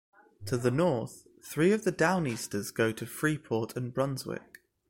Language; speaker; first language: English; native; English